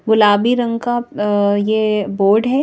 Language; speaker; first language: Hindi; native; Hindi